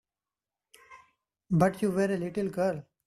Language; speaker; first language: English; non-native, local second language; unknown